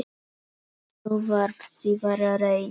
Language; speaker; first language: Icelandic; non-native, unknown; Polish